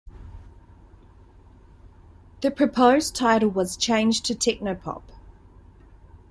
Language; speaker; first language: English; native; English